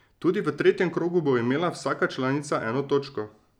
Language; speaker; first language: Slovenian; native; Slovenian